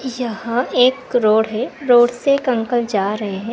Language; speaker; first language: Hindi; non-native, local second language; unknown